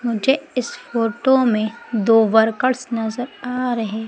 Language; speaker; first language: Hindi; native; Hindi